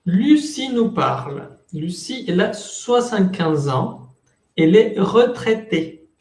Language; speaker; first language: French; non-native, fluent; Spanish